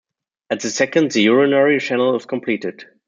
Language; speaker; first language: English; non-native, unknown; German